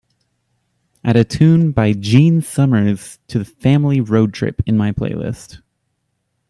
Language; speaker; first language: English; native; English